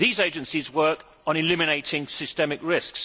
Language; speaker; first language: English; native; English